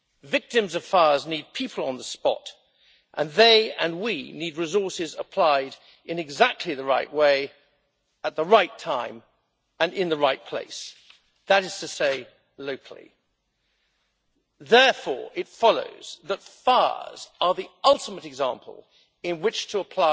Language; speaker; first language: English; native; English